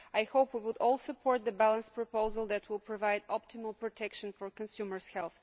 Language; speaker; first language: English; non-native, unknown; Bulgarian